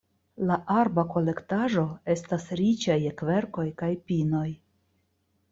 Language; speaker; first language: Esperanto; non-native, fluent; Russian